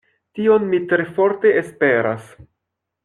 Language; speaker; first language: Esperanto; non-native, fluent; French